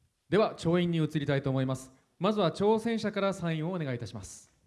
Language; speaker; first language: Japanese; native; Japanese